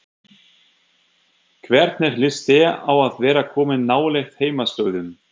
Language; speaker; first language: Icelandic; non-native, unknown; German